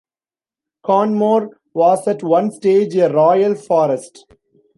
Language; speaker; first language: English; non-native, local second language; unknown